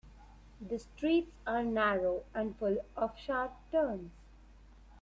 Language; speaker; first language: English; non-native, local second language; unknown